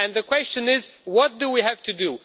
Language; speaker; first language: English; non-native, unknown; Romanian